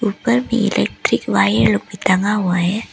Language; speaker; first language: Hindi; early bilingual, other home language; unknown